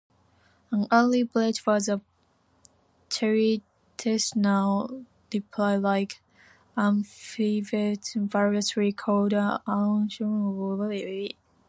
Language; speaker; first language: English; non-native, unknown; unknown